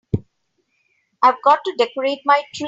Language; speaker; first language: English; non-native, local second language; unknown